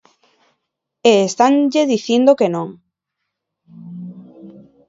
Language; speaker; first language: Galician; non-native, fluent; Spanish